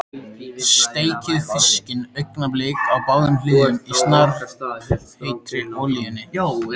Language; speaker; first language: Icelandic; native; Icelandic